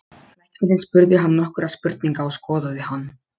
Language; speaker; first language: Icelandic; non-native, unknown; Polish